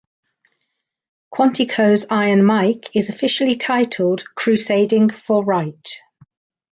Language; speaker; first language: English; native; English